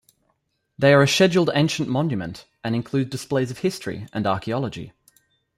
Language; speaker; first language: English; native; English